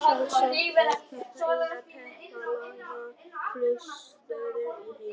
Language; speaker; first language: Icelandic; non-native, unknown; Vietnamese